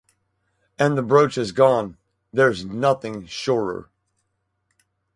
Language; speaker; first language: English; native; English